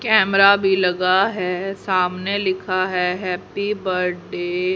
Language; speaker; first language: Hindi; native; Hindi